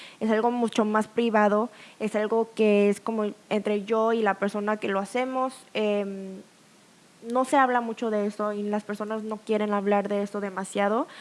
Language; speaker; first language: Spanish; early bilingual, other home language; Korean